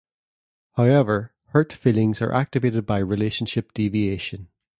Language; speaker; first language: English; native; English